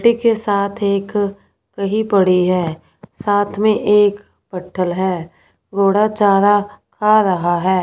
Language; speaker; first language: Hindi; non-native, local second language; Punjabi